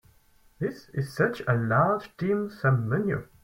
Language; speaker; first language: English; non-native, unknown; French